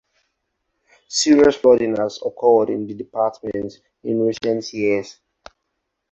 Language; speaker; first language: English; non-native, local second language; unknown